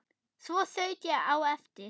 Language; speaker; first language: Icelandic; non-native, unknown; German